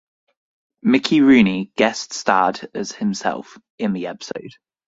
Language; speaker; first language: English; native; English